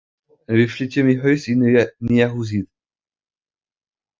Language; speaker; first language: Icelandic; non-native, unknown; French